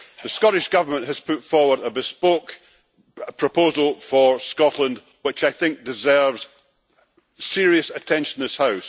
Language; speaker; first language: English; native; English